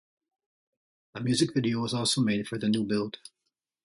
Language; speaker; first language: English; native; English